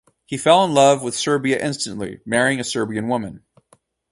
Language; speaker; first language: English; native; English